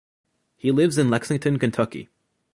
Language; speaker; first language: English; native; English